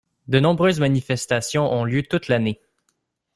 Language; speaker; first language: French; native; French